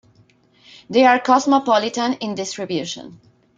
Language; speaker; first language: English; non-native, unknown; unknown